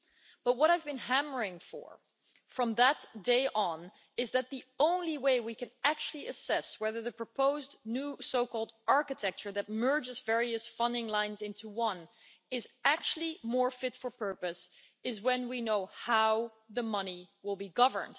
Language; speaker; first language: English; non-native, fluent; Dutch